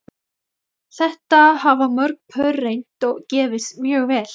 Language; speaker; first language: Icelandic; non-native, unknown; Thai